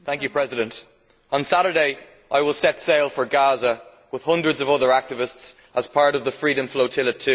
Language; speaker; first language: English; native; English